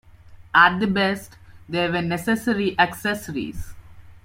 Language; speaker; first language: English; non-native, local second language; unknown